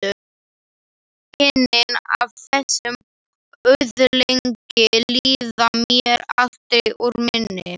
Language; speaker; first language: Icelandic; non-native, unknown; Slovak